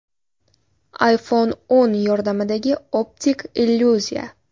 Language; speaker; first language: Uzbek; native; Uzbek